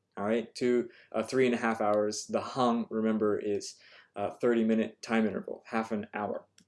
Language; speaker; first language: English; native; English